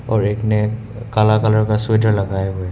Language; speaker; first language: Hindi; non-native, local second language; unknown